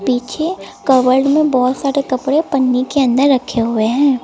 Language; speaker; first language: Hindi; native; Hindi